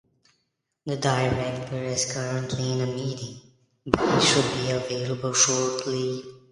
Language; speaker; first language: English; non-native, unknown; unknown